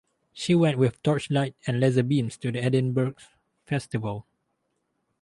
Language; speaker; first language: English; non-native, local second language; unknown